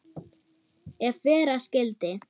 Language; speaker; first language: Icelandic; non-native, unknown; German